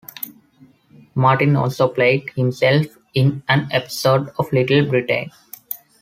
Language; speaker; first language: English; non-native, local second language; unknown